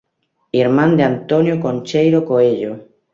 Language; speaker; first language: Galician; native; Galician